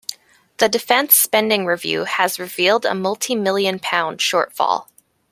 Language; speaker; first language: English; native; English